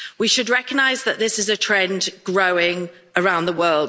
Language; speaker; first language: English; native; English